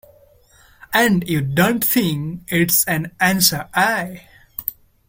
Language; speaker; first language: English; non-native, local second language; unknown